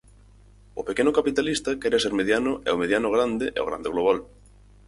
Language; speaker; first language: Galician; native; Galician